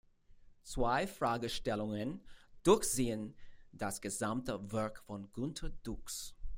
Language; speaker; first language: German; non-native, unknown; English